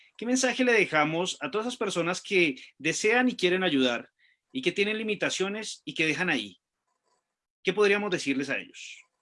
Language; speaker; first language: Spanish; native; Spanish